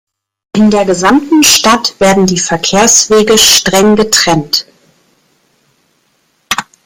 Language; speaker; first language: German; native; German